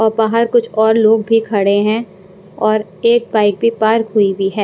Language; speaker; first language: Hindi; non-native, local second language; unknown